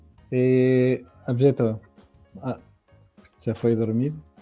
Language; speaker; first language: Spanish; non-native, related language; Portuguese